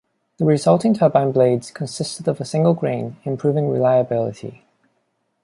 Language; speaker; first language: English; non-native, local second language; Cantonese